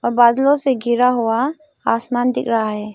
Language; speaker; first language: Hindi; non-native, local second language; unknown